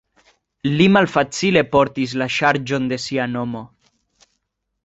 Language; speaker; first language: Esperanto; non-native, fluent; Spanish